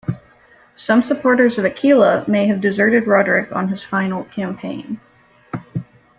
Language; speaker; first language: English; native; English